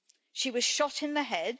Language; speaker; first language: English; native; English